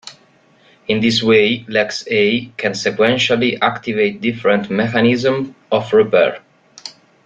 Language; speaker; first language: English; non-native, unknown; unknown